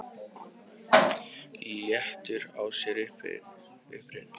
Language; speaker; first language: Icelandic; native; Icelandic